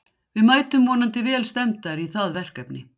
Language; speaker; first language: Icelandic; native; Icelandic